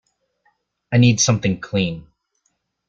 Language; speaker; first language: English; native; English